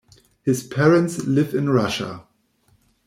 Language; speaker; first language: English; non-native, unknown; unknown